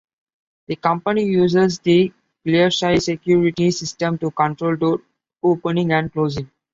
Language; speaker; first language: English; non-native, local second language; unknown